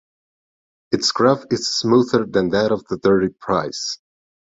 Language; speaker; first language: English; non-native, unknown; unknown